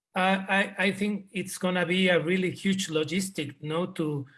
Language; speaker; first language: English; non-native, fluent; Spanish